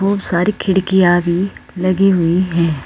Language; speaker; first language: Hindi; native; Hindi